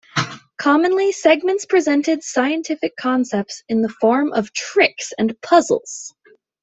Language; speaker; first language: English; native; English